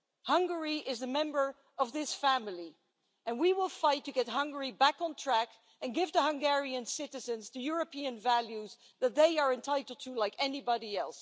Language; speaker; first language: English; non-native, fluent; Dutch